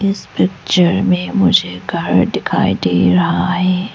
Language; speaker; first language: Hindi; non-native, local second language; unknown